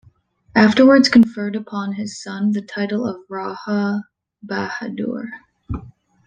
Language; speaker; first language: English; native; English